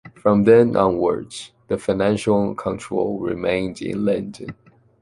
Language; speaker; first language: English; non-native, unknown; Chinese